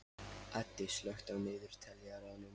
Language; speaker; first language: Icelandic; non-native, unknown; Lithuanian